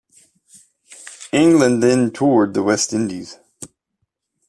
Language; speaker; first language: English; native; English